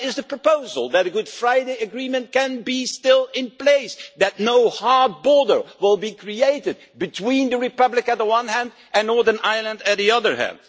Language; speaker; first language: English; non-native, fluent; Dutch